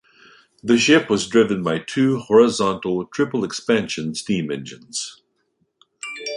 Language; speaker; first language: English; native; English